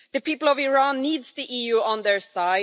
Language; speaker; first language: English; non-native, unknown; Swedish